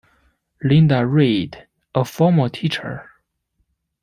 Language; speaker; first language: English; non-native, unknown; Chinese